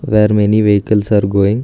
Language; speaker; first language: English; non-native, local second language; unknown